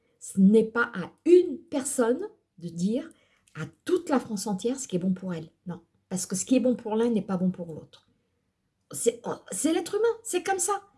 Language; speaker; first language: French; early bilingual, other home language; Portuguese